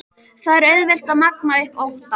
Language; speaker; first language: Icelandic; native; Icelandic